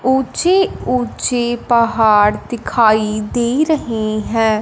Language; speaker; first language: Hindi; non-native, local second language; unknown